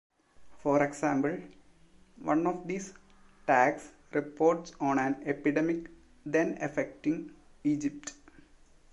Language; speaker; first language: English; non-native, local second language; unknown